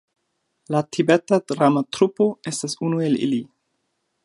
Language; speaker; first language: Esperanto; non-native, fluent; German